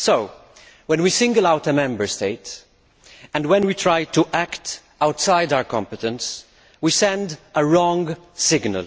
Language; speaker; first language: English; non-native, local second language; Maltese